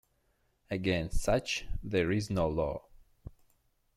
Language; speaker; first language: English; non-native, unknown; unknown